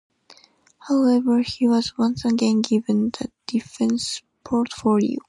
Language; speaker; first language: English; non-native, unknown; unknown